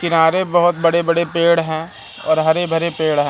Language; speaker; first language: Hindi; native; Hindi